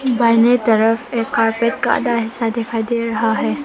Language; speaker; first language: Hindi; non-native, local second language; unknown